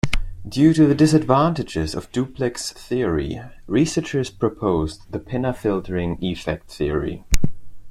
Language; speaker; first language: English; non-native, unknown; Spanish